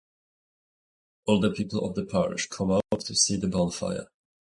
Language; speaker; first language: English; native; English